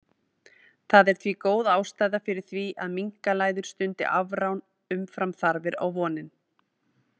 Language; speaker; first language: Icelandic; native; Icelandic